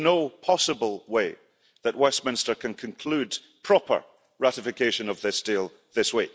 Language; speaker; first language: English; early bilingual, heritage; English